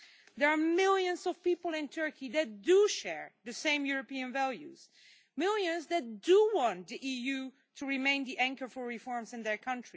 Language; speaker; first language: English; non-native, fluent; Dutch